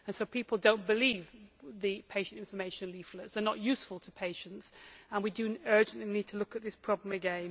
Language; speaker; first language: English; native; English